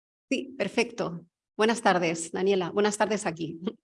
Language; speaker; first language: Spanish; native; Spanish